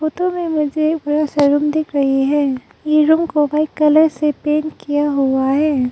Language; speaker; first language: Hindi; non-native, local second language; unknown